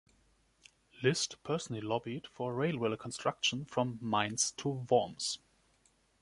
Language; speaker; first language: English; non-native, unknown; German